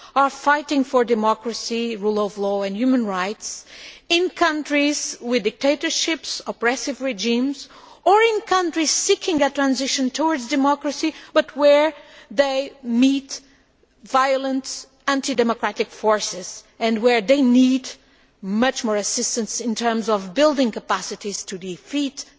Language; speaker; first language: English; non-native, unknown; Portuguese